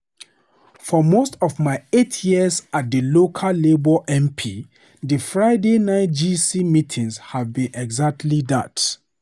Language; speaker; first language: English; non-native, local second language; Hausa